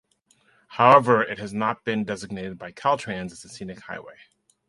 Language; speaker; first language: English; native; English